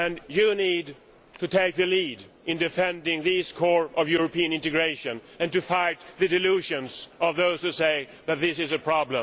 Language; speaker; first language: English; non-native, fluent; Swedish